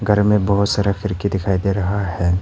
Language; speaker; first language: Hindi; non-native, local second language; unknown